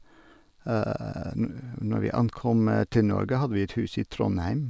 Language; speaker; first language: Norwegian; non-native, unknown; Dutch